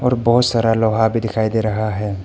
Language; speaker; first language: Hindi; non-native, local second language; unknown